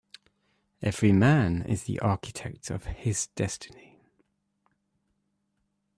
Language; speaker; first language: English; native; English